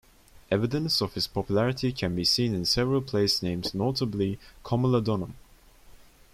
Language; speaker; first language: English; non-native, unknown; Turkish